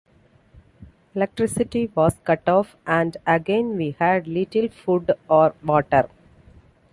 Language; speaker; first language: English; non-native, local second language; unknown